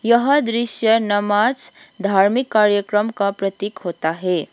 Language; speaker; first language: Hindi; non-native, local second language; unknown